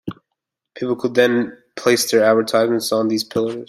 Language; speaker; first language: English; native; English